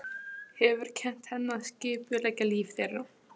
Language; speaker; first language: Icelandic; non-native, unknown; Polish